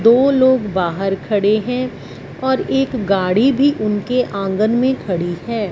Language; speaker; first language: Hindi; non-native, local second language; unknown